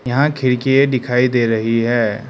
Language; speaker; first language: Hindi; non-native, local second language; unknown